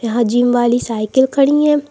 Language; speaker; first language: Hindi; native; Hindi